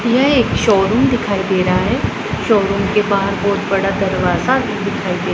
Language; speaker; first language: Hindi; non-native, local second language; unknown